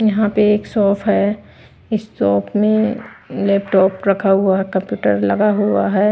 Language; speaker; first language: Hindi; non-native, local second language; Punjabi